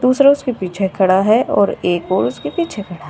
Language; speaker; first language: Hindi; native; Hindi